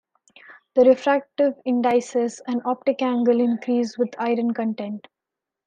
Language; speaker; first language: English; non-native, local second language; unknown